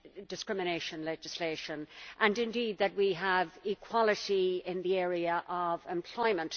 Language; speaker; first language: English; native; English